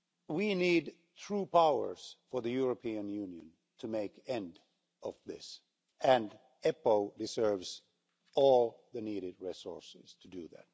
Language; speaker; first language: English; non-native, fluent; Finnish